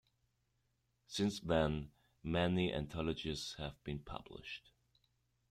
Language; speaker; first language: English; non-native, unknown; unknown